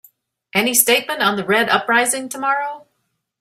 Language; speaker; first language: English; native; English